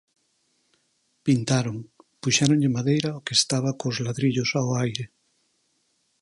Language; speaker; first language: Galician; native; Galician